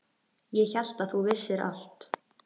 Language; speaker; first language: Icelandic; native; Icelandic